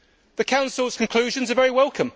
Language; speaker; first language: English; native; English